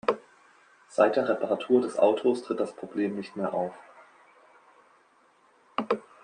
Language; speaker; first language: German; native; German